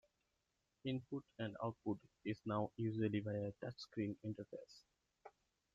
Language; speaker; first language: English; non-native, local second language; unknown